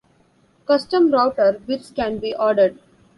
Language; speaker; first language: English; non-native, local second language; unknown